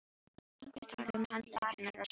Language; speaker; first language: Icelandic; non-native, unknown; Filipino